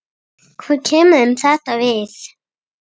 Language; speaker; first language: Icelandic; native; Icelandic